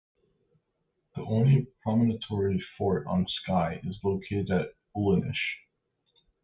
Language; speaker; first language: English; native; English